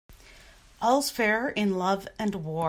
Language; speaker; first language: English; native; English